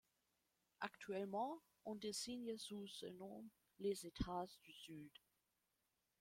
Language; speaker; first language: French; non-native, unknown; German